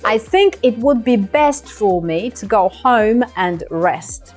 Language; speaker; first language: English; non-native, fluent; Russian